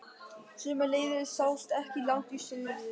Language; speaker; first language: Icelandic; non-native, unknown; German